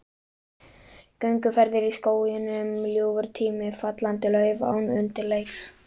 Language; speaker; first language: Icelandic; native; Icelandic